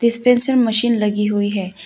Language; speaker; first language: Hindi; non-native, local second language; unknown